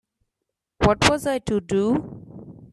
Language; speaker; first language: English; non-native, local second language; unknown